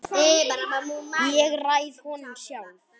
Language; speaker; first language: Icelandic; native; Icelandic